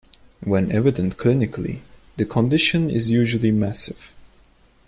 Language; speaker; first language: English; non-native, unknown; Turkish